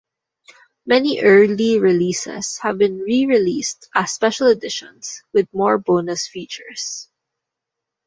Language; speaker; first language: English; non-native, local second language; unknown